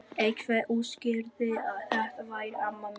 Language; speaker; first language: Icelandic; non-native, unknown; Vietnamese